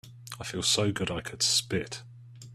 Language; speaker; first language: English; native; English